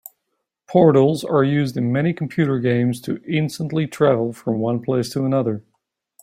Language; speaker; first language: English; native; English